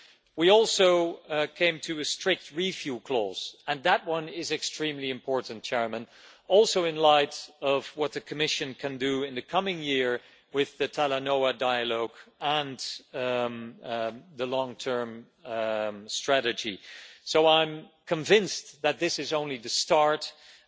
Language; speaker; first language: English; non-native, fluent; Dutch